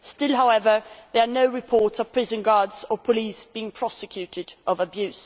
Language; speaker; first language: English; non-native, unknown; Swedish